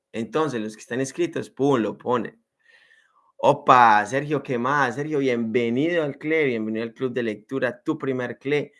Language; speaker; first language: Spanish; native; Spanish